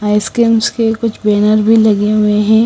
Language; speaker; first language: Hindi; non-native, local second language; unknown